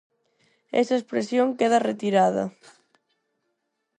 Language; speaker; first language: Galician; non-native, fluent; Spanish